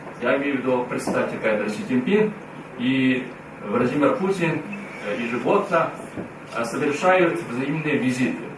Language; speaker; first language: Russian; non-native, fluent; Chinese